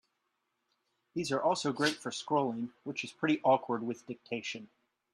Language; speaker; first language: English; native; English